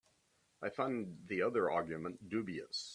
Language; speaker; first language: English; native; English